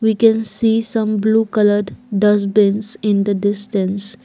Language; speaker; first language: English; non-native, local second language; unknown